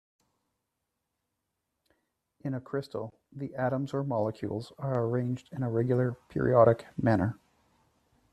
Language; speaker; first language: English; native; English